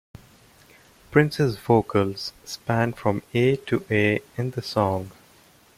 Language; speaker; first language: English; native; English